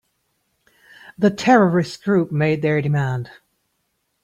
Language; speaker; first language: English; native; English